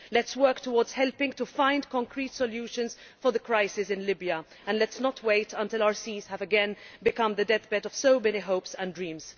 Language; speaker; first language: English; non-native, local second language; Maltese